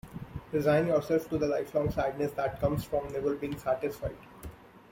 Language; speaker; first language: English; non-native, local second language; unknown